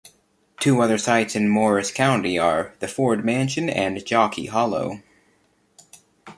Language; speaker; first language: English; native; English